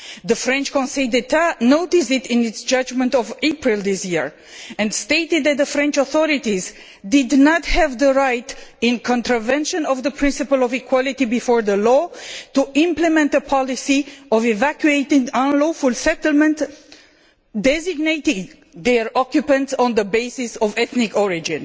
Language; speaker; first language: English; non-native, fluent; Romanian